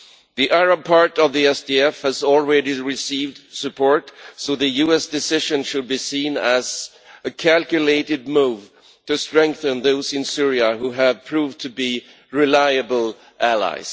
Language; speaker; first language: English; non-native, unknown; Swedish